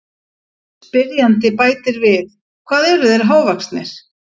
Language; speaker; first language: Icelandic; native; Icelandic